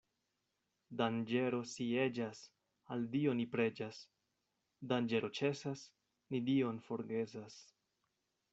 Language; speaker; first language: Esperanto; non-native, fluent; Spanish